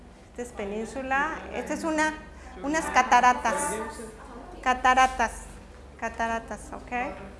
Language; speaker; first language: Spanish; native; Spanish